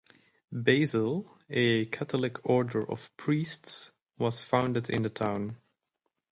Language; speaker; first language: English; native; English